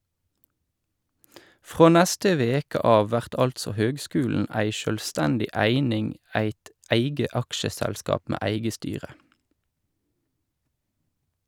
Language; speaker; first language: Norwegian; native; Norwegian